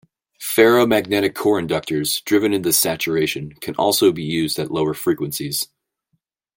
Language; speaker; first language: English; native; English